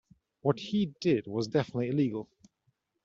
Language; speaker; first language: English; native; English